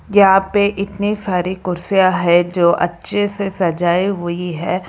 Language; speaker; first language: Hindi; non-native, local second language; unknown